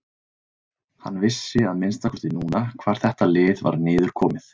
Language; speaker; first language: Icelandic; native; Icelandic